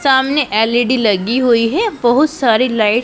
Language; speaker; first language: Hindi; non-native, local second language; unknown